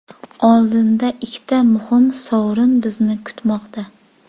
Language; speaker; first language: Uzbek; native; Uzbek